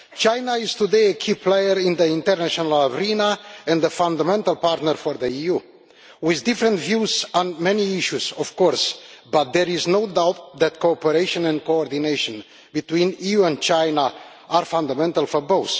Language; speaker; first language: English; non-native, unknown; Romanian